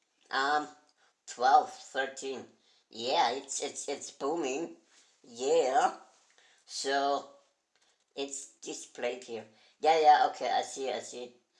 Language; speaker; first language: English; non-native, fluent; German